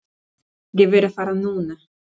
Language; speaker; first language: Icelandic; non-native, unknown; Spanish